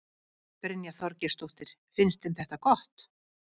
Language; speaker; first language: Icelandic; native; Icelandic